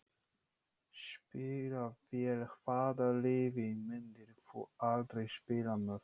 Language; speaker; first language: Icelandic; non-native, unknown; Polish